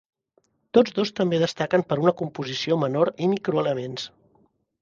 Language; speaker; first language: Catalan; native; Catalan